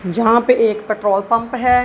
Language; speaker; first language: Hindi; non-native, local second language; Punjabi